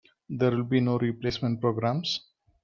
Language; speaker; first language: English; non-native, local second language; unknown